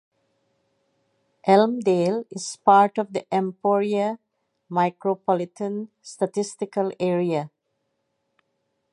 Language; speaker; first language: English; native; English